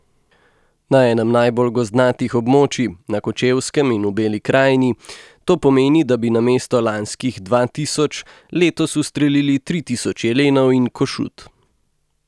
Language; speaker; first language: Slovenian; native; Slovenian